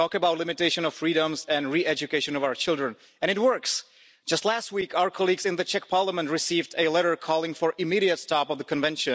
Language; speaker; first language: English; non-native, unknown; Czech